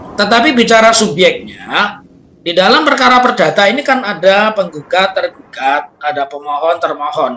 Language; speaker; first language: Indonesian; non-native, local second language; Javanese